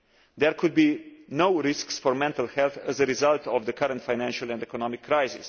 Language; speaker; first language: English; non-native, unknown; Slovenian